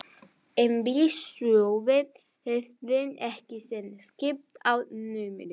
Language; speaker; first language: Icelandic; non-native, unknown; Spanish